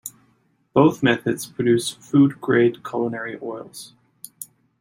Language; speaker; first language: English; native; English